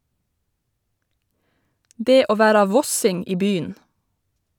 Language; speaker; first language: Norwegian; native; Norwegian